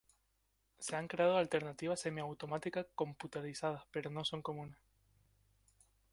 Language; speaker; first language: Spanish; native; Spanish